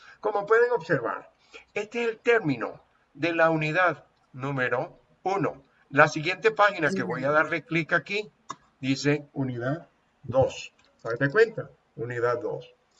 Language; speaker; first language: Spanish; native; Spanish